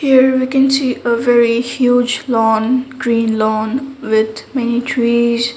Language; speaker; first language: English; non-native, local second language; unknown